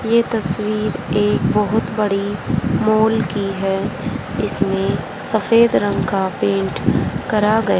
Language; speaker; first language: Hindi; native; Hindi